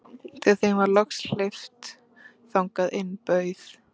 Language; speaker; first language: Icelandic; native; Icelandic